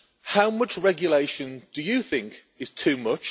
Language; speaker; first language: English; native; English